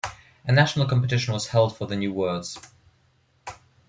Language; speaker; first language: English; non-native, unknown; German